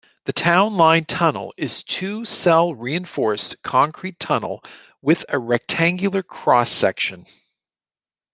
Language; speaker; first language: English; native; English